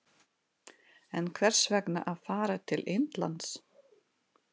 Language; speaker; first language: Icelandic; non-native, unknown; Russian